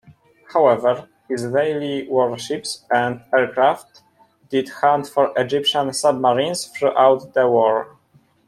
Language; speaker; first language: English; non-native, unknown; Polish